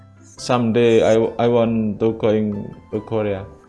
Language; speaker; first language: English; non-native, learner; Indonesian